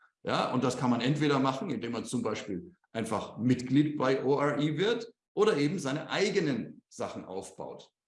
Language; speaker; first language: German; native; German